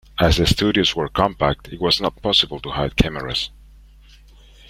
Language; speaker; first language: English; non-native, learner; Spanish